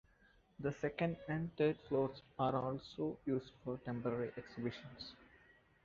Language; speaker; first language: English; non-native, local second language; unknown